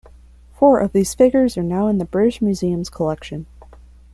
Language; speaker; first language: English; non-native, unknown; Spanish